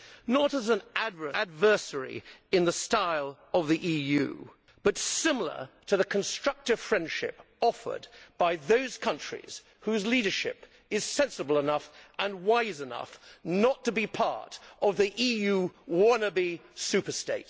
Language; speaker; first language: English; native; English